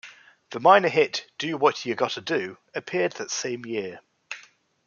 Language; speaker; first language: English; native; English